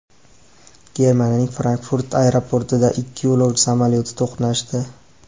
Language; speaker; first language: Uzbek; native; Uzbek